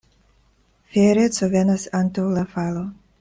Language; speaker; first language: Esperanto; non-native, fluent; Russian